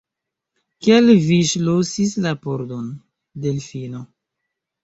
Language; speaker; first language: Esperanto; non-native, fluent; Chinese